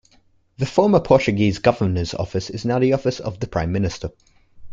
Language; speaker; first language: English; native; English